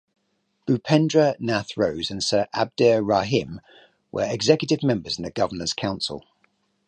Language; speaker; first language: English; native; English